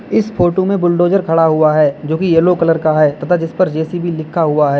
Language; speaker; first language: Hindi; native; Hindi